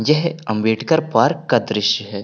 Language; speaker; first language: Hindi; native; Hindi